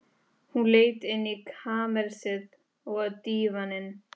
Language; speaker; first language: Icelandic; non-native, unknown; Spanish